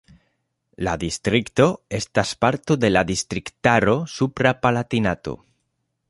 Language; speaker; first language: Esperanto; non-native, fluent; Spanish